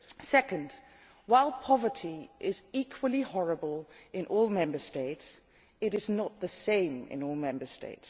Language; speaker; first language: English; non-native, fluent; Dutch